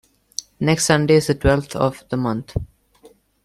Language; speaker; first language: English; non-native, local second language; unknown